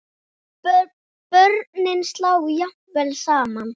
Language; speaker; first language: Icelandic; native; Icelandic